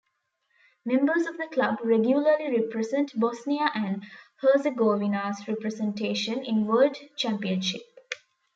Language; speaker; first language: English; non-native, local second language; Tamil